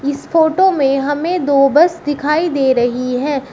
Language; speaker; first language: Hindi; native; Hindi